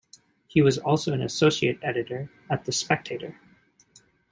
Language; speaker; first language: English; native; English